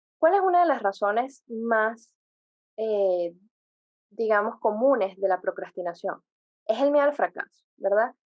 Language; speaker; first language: Spanish; native; Spanish